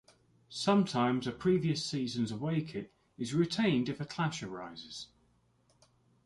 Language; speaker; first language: English; native; English